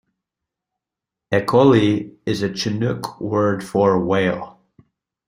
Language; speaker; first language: English; native; English